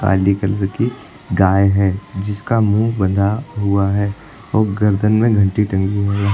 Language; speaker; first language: Hindi; native; Hindi